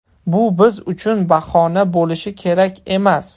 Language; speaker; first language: Uzbek; non-native, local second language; Russian